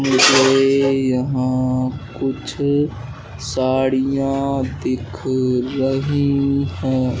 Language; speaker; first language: Hindi; native; Hindi